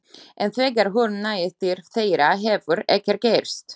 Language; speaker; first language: Icelandic; non-native, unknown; Slovak